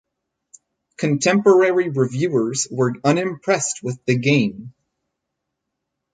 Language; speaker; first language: English; native; English